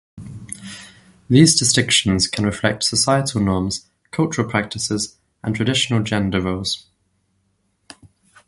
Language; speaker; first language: English; native; English